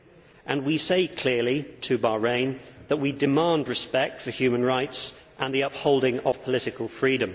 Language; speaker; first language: English; native; English